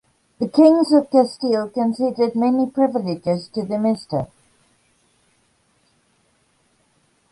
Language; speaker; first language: English; native; English